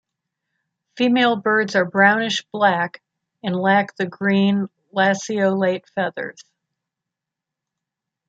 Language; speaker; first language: English; native; English